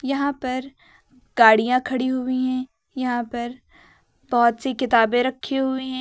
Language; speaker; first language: Hindi; native; Hindi